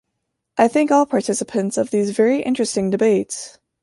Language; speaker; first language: English; native; English